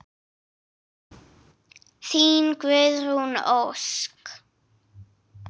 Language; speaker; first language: Icelandic; non-native, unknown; English